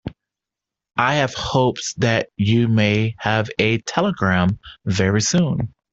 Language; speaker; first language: English; native; English